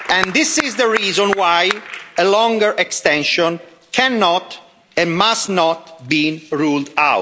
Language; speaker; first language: English; non-native, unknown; Italian